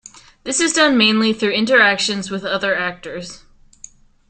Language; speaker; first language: English; native; English